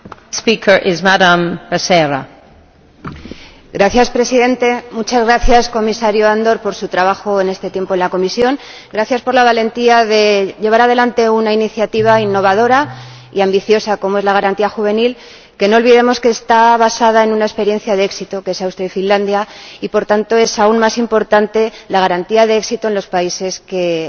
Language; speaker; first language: Spanish; native; Spanish